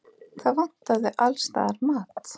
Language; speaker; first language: Icelandic; native; Icelandic